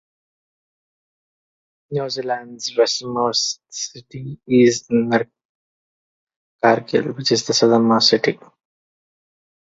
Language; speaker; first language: English; non-native, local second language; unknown